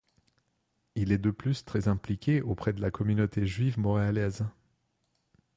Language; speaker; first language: French; non-native, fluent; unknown